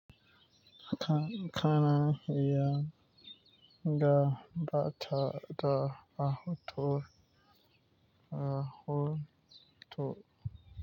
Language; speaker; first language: Hausa; non-native, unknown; Yoruba